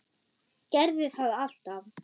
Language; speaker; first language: Icelandic; non-native, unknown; German